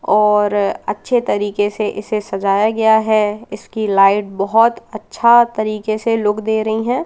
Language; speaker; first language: Hindi; native; Hindi